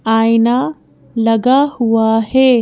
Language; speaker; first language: Hindi; native; Hindi